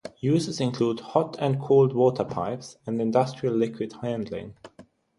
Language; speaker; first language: English; non-native, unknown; German